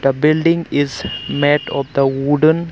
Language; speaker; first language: English; non-native, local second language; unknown